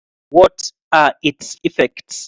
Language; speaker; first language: English; non-native, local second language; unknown